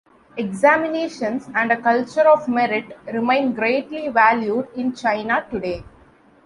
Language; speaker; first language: English; non-native, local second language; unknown